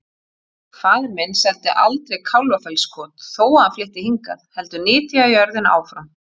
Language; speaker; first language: Icelandic; native; Icelandic